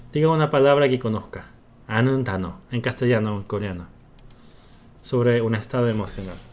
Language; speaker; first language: Spanish; early bilingual, other home language; Korean